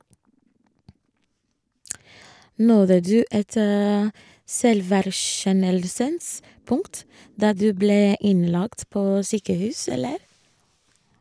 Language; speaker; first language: Norwegian; non-native, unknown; Ga